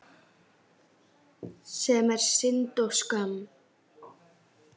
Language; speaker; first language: Icelandic; native; Icelandic